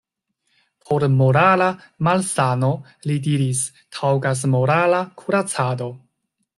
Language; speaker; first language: Esperanto; non-native, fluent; Chinese